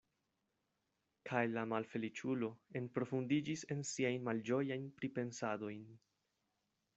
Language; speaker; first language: Esperanto; non-native, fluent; Spanish